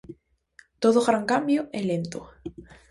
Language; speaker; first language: Galician; native; Galician